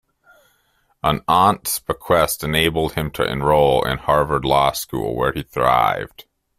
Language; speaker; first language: English; native; English